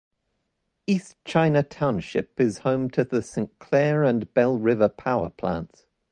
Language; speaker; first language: English; native; English